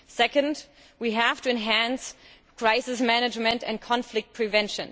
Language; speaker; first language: English; native; English